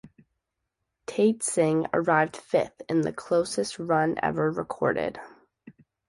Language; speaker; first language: English; native; English